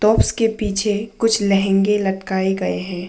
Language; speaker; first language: Hindi; non-native, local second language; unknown